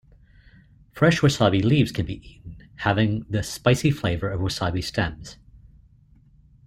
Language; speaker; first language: English; native; English